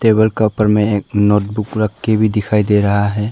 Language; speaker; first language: Hindi; non-native, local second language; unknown